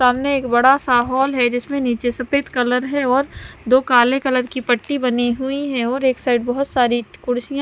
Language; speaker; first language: Hindi; non-native, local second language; Punjabi